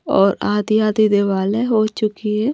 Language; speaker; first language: Hindi; non-native, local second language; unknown